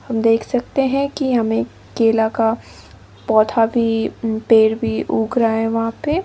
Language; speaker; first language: Hindi; non-native, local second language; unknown